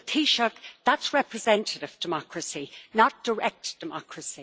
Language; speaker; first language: English; native; English